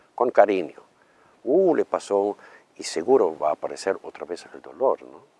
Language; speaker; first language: Spanish; non-native, fluent; German